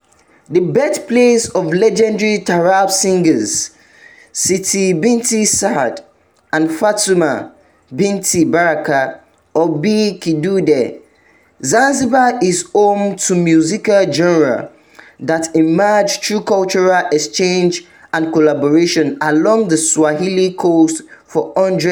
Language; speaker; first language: English; non-native, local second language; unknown